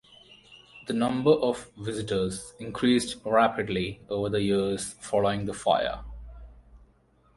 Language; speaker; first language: English; non-native, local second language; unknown